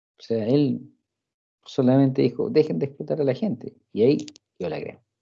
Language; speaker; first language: Spanish; non-native, fluent; English